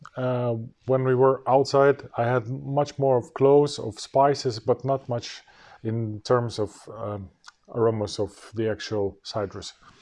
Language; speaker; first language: English; non-native, fluent; Ukrainian